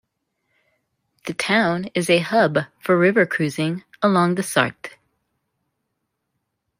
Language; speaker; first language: English; native; English